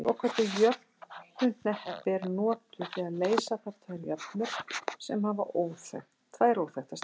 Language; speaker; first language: Icelandic; native; Icelandic